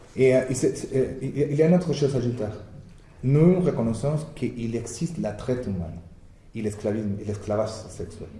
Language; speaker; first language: French; non-native, fluent; Spanish